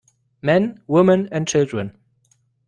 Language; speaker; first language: English; non-native, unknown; German